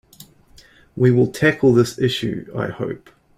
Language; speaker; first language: English; native; English